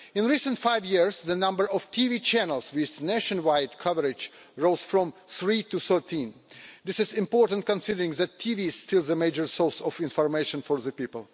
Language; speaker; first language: English; non-native, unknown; Russian